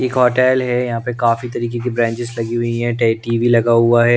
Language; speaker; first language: Hindi; non-native, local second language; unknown